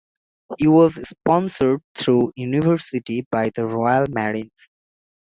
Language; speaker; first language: English; non-native, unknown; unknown